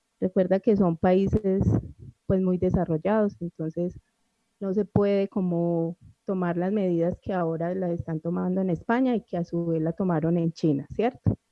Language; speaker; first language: Spanish; native; Spanish